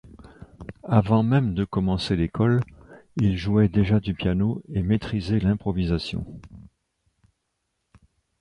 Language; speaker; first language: French; native; French